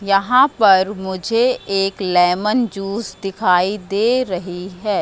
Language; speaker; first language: Hindi; native; Hindi